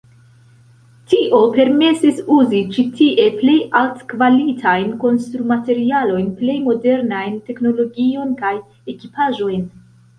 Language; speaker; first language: Esperanto; non-native, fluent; Central Kurdish